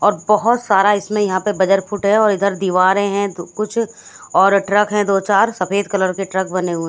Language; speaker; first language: Hindi; native; Hindi